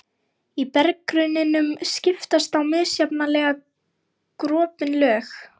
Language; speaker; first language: Icelandic; non-native, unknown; Lithuanian